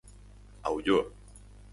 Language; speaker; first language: Galician; native; Galician